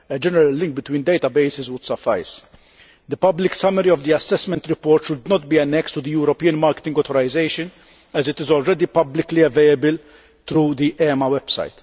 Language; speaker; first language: English; non-native, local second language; Maltese